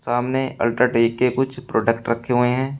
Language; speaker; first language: Hindi; native; Hindi